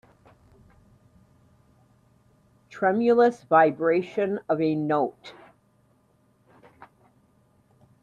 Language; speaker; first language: English; native; English